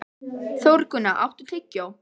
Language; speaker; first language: Icelandic; native; Icelandic